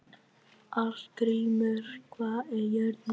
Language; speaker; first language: Icelandic; non-native, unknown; Vietnamese